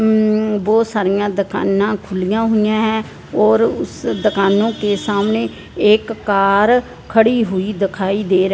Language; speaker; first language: Hindi; non-native, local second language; Punjabi